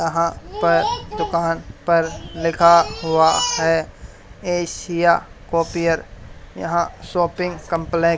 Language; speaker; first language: Hindi; native; Hindi